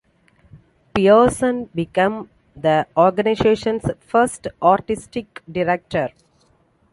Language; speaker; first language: English; non-native, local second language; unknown